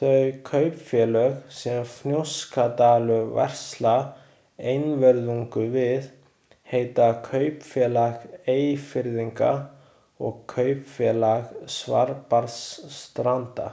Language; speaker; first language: Icelandic; non-native, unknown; Chinese